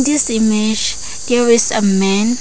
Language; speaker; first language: English; non-native, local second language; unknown